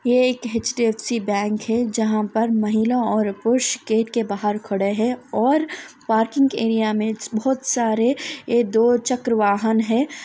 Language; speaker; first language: Hindi; non-native, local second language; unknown